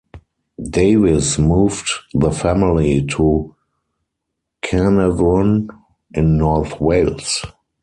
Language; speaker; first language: English; non-native, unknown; German